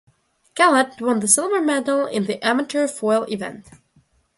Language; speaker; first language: English; non-native, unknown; Russian